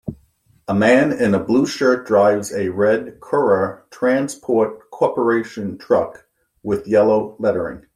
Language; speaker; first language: English; native; English